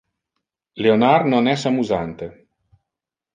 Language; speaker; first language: Interlingua; non-native, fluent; Italian